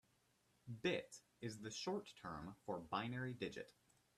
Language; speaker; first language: English; native; English